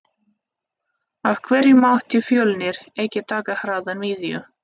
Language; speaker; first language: Icelandic; non-native, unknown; Russian